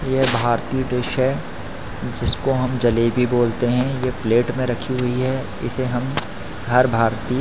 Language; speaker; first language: Hindi; native; Hindi